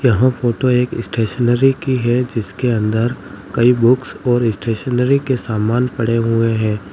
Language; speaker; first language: Hindi; native; Hindi